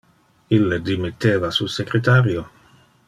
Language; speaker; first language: Interlingua; non-native, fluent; Dutch